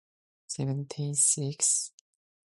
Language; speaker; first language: English; non-native, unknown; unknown